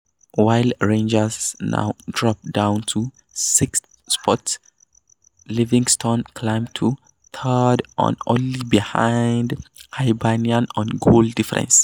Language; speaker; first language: English; non-native, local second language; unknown